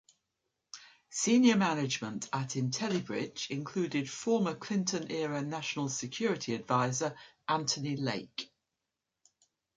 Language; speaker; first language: English; native; English